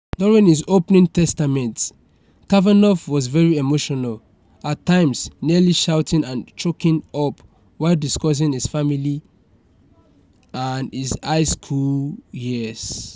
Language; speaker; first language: English; non-native, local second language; Yoruba